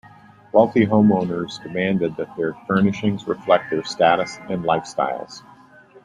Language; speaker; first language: English; native; English